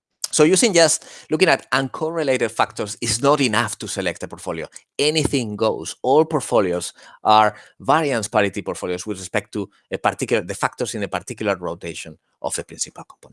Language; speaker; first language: English; non-native, fluent; Spanish